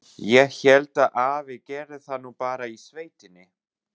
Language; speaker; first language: Icelandic; non-native, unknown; German